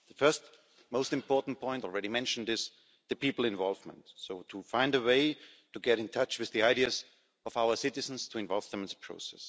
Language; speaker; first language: English; non-native, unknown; German